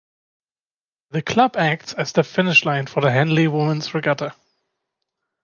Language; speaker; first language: English; non-native, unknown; German